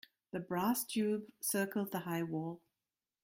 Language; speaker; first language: English; non-native, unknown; German